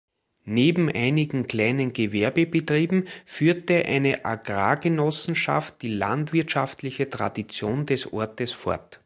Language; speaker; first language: German; native; German